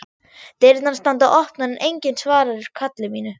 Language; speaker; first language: Icelandic; non-native, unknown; German